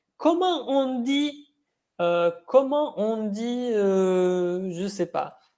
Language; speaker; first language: French; non-native, fluent; Spanish